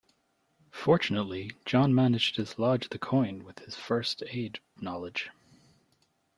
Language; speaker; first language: English; native; English